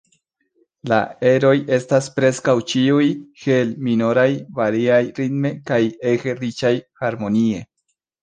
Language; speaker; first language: Esperanto; non-native, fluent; Spanish